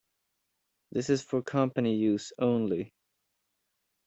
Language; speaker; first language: English; non-native, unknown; Swedish